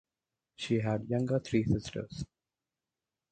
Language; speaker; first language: English; non-native, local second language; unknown